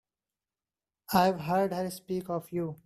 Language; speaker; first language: English; non-native, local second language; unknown